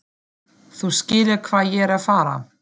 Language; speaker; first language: Icelandic; non-native, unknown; German